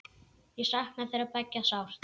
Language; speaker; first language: Icelandic; native; Icelandic